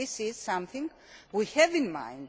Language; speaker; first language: English; native; English